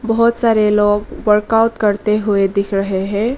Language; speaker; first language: Hindi; early bilingual, other home language; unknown